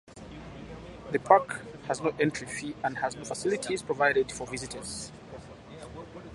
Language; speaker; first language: English; non-native, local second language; Malay